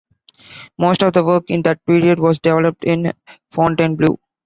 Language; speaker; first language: English; non-native, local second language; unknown